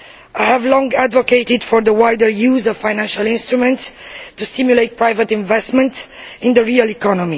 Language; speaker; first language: English; non-native, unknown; Romanian